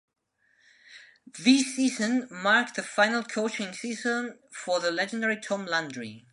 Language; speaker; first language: English; non-native, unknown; Spanish